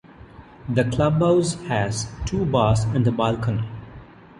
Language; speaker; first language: English; non-native, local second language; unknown